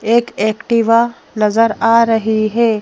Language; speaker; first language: Hindi; native; Hindi